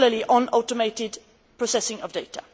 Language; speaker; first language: English; non-native, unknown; Swedish